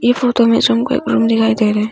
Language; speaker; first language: Hindi; non-native, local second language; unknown